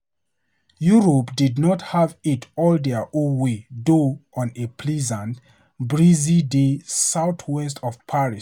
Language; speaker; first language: English; non-native, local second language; Hausa